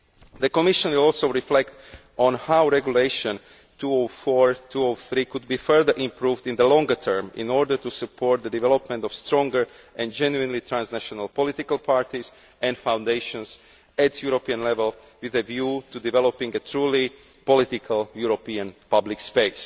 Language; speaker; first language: English; non-native, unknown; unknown